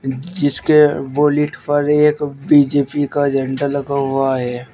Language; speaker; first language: Hindi; native; Hindi